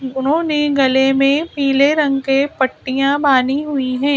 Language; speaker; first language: Hindi; native; Hindi